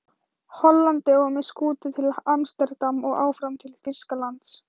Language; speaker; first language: Icelandic; non-native, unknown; Thai